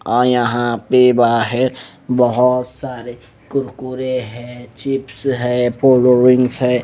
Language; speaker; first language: Hindi; non-native, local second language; Punjabi